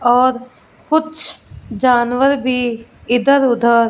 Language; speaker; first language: Hindi; non-native, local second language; Punjabi